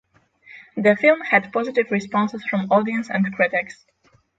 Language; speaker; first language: English; non-native, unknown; Polish